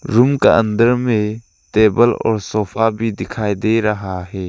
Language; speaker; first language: Hindi; non-native, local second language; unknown